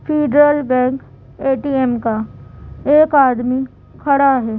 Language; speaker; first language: Hindi; native; Hindi